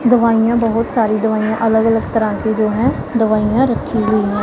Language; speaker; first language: Hindi; non-native, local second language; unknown